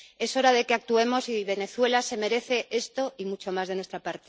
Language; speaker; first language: Spanish; native; Spanish